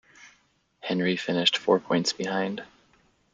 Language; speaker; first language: English; native; English